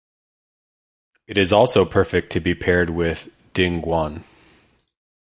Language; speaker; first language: English; native; English